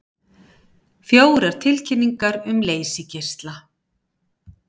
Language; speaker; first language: Icelandic; native; Icelandic